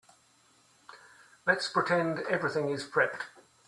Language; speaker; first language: English; native; English